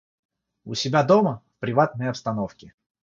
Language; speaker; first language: Russian; non-native, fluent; Georgian